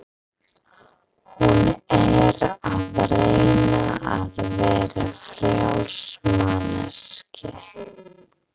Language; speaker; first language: Icelandic; non-native, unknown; English